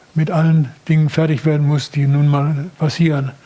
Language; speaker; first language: German; native; German